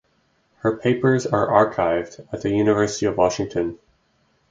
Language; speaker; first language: English; native; English